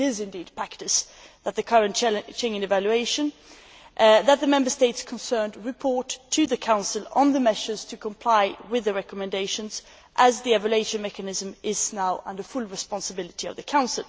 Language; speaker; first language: English; non-native, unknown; Swedish